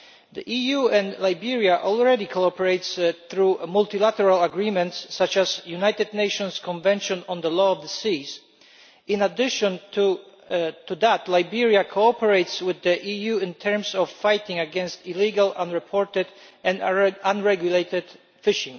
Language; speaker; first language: English; non-native, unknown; Polish